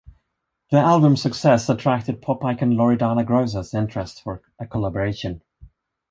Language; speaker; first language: English; non-native, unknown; Swedish